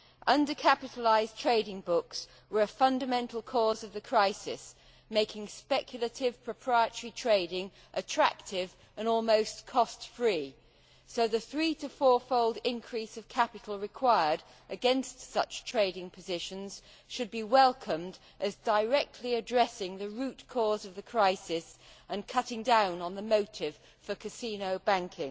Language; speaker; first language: English; native; English